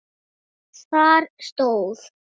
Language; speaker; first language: Icelandic; native; Icelandic